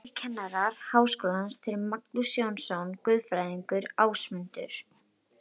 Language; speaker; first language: Icelandic; native; Icelandic